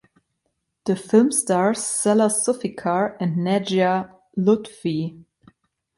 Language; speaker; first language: English; non-native, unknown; German